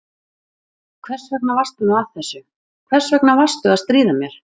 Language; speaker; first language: Icelandic; native; Icelandic